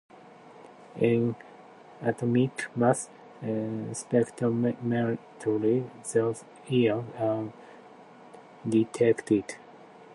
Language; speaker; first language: English; non-native, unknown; Japanese